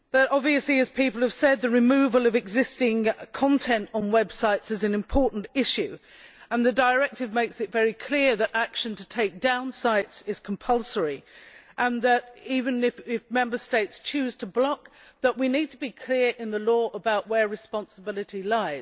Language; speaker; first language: English; native; English